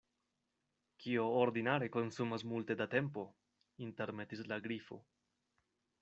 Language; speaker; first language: Esperanto; non-native, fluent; Spanish